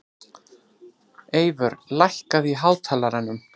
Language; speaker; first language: Icelandic; native; Icelandic